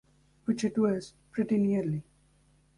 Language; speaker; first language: English; native; English